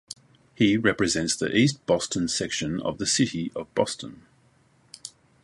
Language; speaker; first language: English; native; English